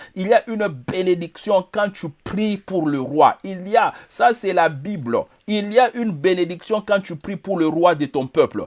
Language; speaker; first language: French; non-native, local second language; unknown